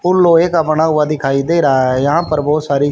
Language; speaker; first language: Hindi; native; Hindi